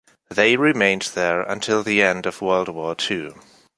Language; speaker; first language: English; non-native, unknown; German